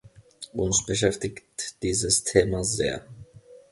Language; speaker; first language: German; non-native, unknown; Finnish